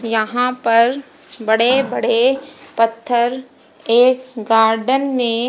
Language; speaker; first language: Hindi; native; Hindi